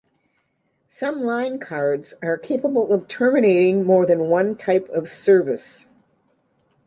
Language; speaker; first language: English; native; English